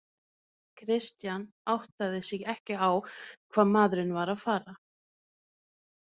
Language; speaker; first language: Icelandic; non-native, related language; Norwegian